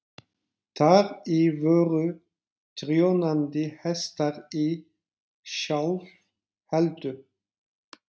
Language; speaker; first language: Icelandic; non-native, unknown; Turkish